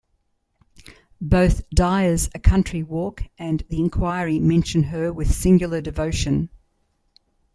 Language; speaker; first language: English; native; English